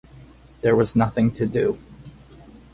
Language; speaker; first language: English; native; English